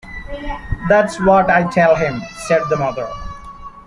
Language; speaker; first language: English; non-native, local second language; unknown